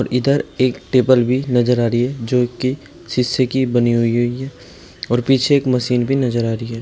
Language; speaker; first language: Hindi; native; Hindi